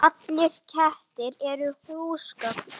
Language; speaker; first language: Icelandic; native; Icelandic